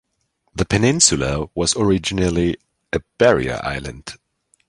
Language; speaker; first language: English; non-native, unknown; German